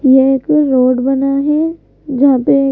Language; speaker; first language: Hindi; native; Hindi